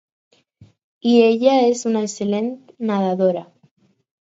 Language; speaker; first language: Catalan; non-native, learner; Spanish